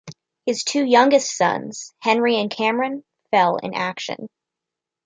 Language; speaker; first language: English; native; English